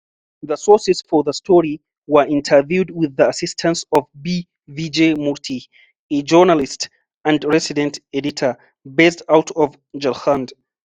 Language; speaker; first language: English; non-native, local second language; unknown